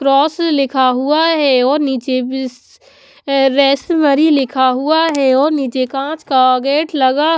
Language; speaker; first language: Hindi; non-native, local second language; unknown